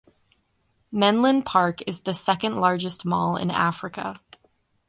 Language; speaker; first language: English; native; English